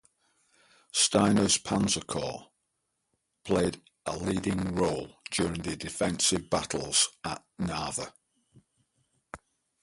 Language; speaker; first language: English; native; English